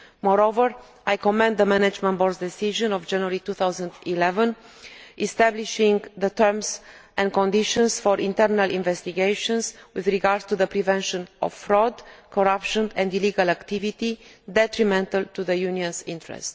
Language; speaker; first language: English; non-native, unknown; Romanian